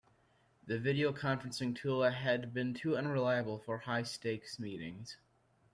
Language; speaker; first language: English; native; English